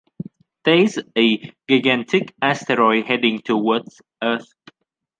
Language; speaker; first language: English; native; English